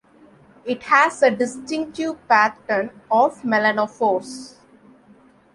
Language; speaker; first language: English; non-native, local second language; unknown